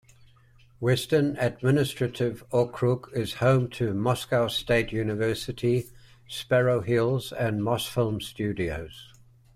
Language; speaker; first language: English; native; English